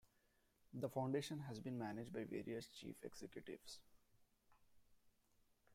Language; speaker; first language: English; non-native, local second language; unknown